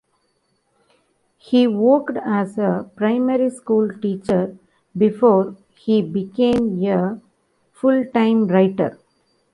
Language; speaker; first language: English; non-native, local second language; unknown